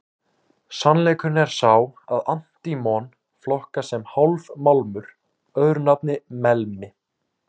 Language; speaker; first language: Icelandic; native; Icelandic